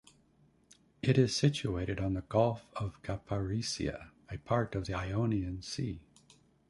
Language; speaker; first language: English; native; English